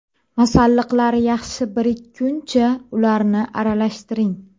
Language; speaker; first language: Uzbek; native; Uzbek